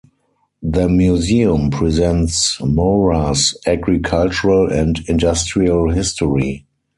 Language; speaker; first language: English; non-native, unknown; German